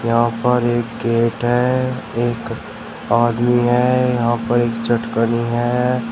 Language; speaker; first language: Hindi; native; Hindi